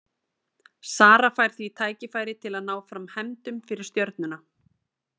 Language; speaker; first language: Icelandic; native; Icelandic